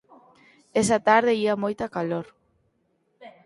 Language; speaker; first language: Galician; native; Galician